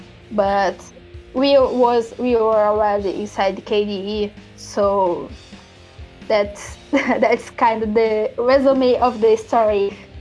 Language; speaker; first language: English; non-native, fluent; Portuguese